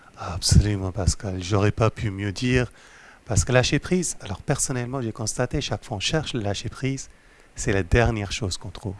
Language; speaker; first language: French; non-native, fluent; Hindi